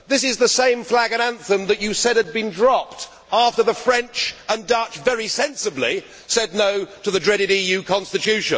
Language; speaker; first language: English; native; English